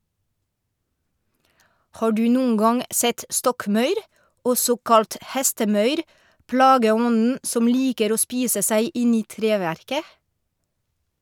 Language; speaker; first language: Norwegian; non-native, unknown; French